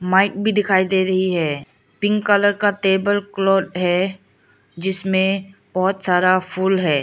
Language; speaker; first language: Hindi; non-native, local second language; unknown